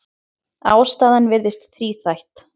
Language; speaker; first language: Icelandic; native; Icelandic